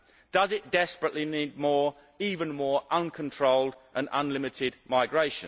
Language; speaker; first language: English; native; English